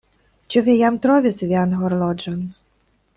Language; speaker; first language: Esperanto; non-native, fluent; Russian